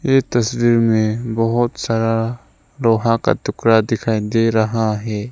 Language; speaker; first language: Hindi; non-native, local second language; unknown